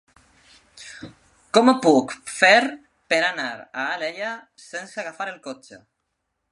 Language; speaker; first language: Catalan; non-native, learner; Spanish